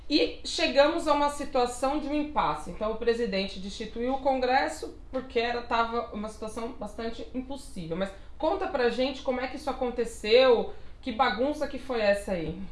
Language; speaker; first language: Portuguese; native; Portuguese